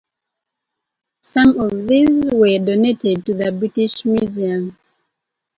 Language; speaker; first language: English; native; English